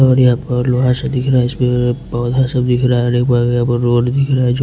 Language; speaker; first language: Hindi; non-native, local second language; Bhojpuri